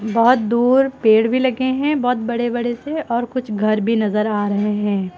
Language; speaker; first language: Hindi; native; Hindi